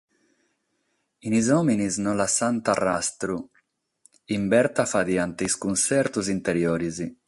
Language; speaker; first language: Sardinian; non-native, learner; Catalan